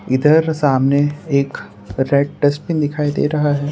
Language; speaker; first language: Hindi; non-native, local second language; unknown